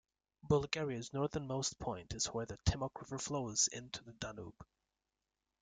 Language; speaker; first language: English; native; English